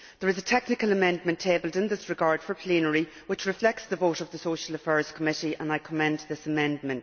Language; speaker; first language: English; native; English